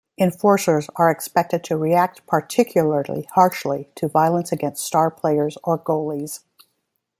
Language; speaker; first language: English; native; English